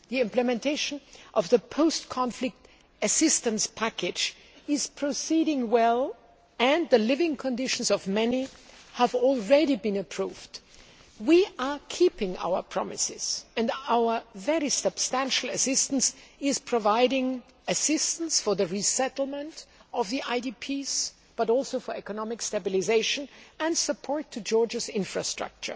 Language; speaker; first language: English; non-native, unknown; German